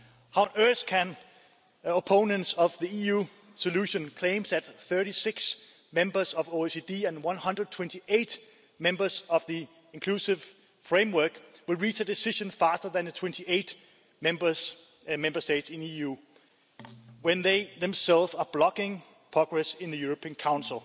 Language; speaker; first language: English; non-native, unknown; Danish